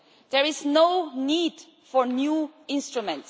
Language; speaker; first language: English; non-native, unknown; German